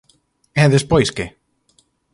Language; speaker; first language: Galician; native; Galician